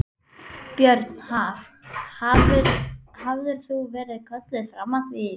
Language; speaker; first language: Icelandic; native; Icelandic